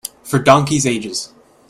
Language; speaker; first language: English; native; English